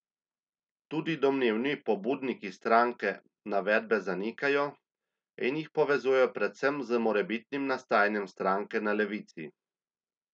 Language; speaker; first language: Slovenian; native; Slovenian